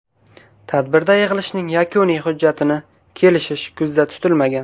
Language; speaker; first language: Uzbek; native; Uzbek